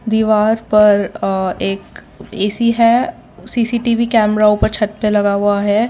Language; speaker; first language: Hindi; non-native, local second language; Gujarati